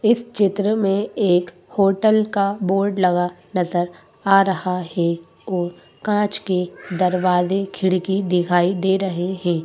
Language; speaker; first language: Hindi; native; Hindi